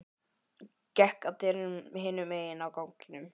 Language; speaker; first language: Icelandic; native; Icelandic